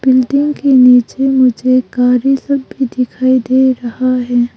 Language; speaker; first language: Hindi; early bilingual, other home language; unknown